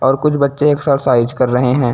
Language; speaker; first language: Hindi; native; Hindi